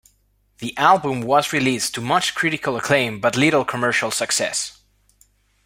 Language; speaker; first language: English; non-native, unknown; Spanish